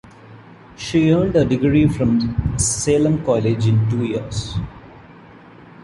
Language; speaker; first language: English; non-native, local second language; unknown